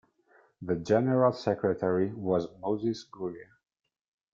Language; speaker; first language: English; non-native, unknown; Italian